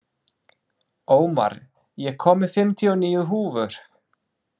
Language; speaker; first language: Icelandic; non-native, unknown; English